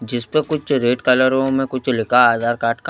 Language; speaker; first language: Hindi; native; Hindi